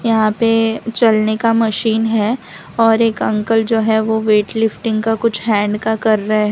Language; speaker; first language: Hindi; non-native, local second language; Gujarati